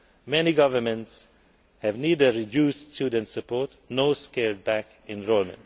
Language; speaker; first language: English; non-native, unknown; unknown